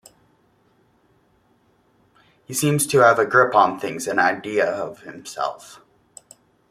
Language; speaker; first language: English; native; English